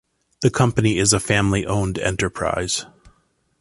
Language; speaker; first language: English; native; English